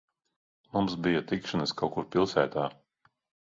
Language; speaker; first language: Latvian; non-native, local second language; Russian